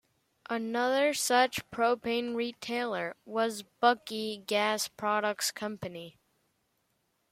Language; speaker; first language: English; native; English